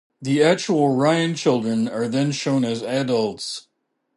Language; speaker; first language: English; native; English